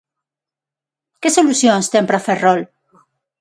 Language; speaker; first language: Galician; non-native, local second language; Spanish